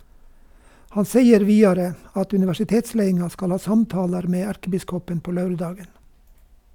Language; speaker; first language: Norwegian; native; Norwegian